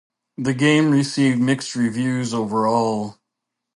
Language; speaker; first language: English; native; English